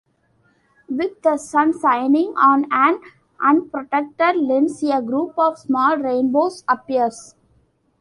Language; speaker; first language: English; non-native, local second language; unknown